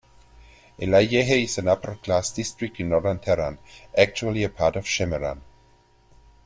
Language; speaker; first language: English; non-native, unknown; German